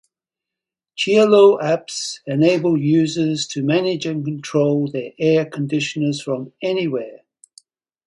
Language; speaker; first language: English; native; English